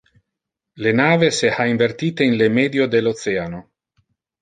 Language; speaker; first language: Interlingua; non-native, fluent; Italian